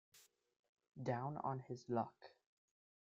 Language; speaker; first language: English; native; English